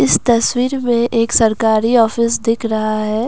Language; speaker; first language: Hindi; non-native, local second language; Assamese